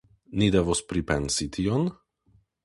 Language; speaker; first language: Esperanto; non-native, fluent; Polish